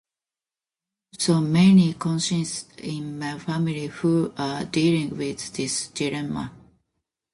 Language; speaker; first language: English; non-native, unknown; Japanese